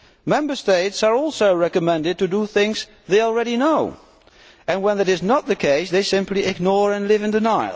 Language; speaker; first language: English; non-native, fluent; Dutch